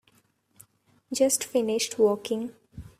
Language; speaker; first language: English; non-native, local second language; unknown